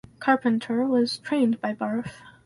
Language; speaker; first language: English; native; English